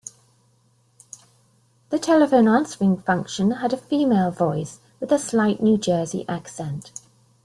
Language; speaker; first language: English; native; English